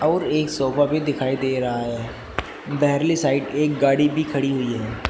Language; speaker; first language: Hindi; native; Hindi